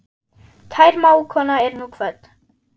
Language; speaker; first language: Icelandic; non-native, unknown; German